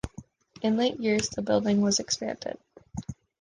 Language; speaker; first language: English; native; English